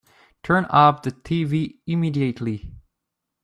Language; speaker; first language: English; native; English